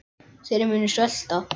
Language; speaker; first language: Icelandic; native; Icelandic